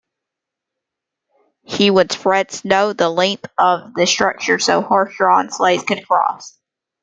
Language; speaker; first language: English; native; English